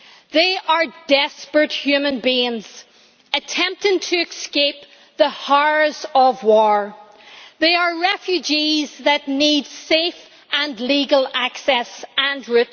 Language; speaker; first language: English; native; English